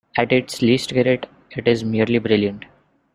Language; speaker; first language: English; non-native, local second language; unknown